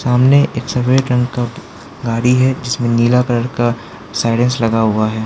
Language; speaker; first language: Hindi; non-native, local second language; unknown